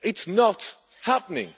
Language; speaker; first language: English; native; English